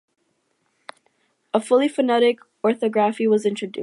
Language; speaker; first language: English; native; English